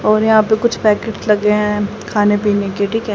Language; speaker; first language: Hindi; native; Hindi